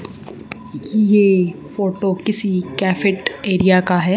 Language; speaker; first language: Hindi; native; Hindi